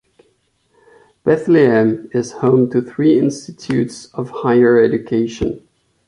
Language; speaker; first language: English; non-native, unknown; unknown